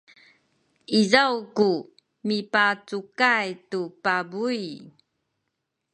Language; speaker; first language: Sakizaya; non-native, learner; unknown